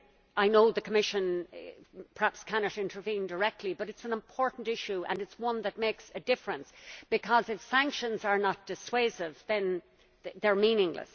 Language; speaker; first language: English; native; English